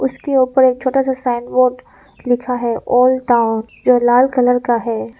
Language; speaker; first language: Hindi; non-native, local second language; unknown